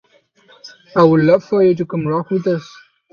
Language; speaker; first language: English; non-native, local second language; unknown